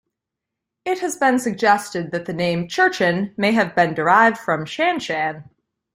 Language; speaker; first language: English; native; English